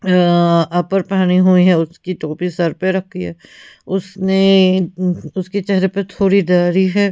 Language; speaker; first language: Hindi; non-native, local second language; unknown